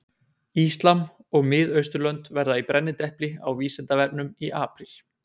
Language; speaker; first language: Icelandic; native; Icelandic